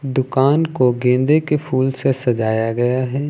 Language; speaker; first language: Hindi; native; Hindi